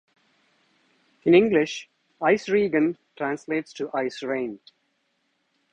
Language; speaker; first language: English; non-native, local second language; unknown